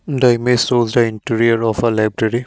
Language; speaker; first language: English; non-native, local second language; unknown